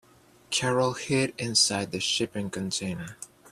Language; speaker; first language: English; native; English